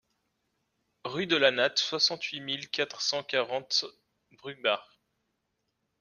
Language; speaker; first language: French; native; French